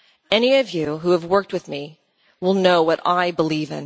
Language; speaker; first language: English; non-native, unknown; Dutch